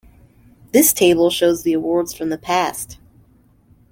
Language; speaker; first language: English; native; English